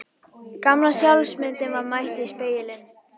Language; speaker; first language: Icelandic; native; Icelandic